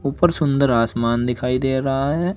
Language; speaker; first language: Hindi; native; Hindi